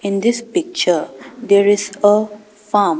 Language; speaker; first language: English; non-native, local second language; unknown